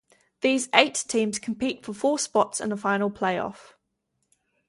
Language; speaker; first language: English; native; English